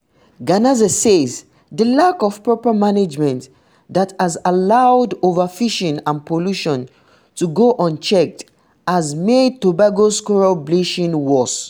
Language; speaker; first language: English; non-native, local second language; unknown